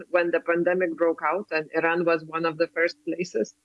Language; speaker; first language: English; non-native, fluent; Lithuanian